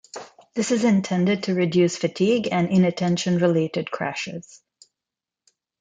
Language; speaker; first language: English; non-native, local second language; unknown